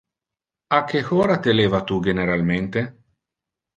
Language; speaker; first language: Interlingua; non-native, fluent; Italian